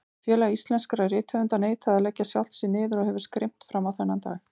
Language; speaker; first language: Icelandic; native; Icelandic